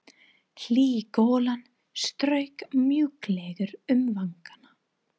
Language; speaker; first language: Icelandic; non-native, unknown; English